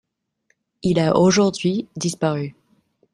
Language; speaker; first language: French; non-native, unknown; English